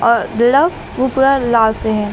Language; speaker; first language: Hindi; native; Hindi